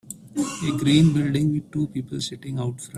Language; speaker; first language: English; non-native, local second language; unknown